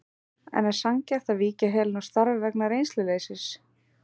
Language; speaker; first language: Icelandic; native; Icelandic